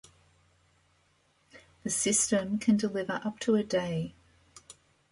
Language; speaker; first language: English; native; English